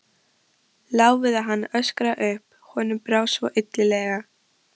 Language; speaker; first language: Icelandic; non-native, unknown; Polish